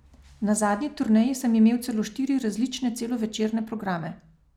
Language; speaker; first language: Slovenian; native; Slovenian